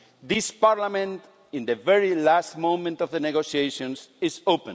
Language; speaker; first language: English; non-native, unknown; Spanish